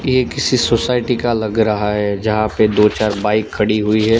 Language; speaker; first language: Hindi; non-native, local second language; Gujarati